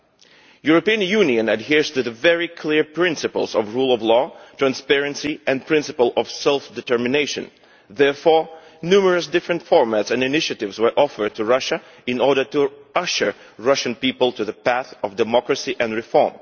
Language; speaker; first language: English; non-native, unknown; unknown